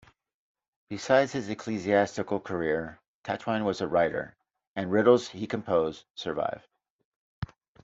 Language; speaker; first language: English; native; English